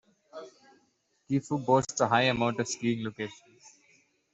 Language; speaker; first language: English; non-native, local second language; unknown